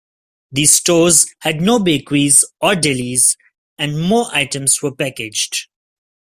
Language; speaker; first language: English; non-native, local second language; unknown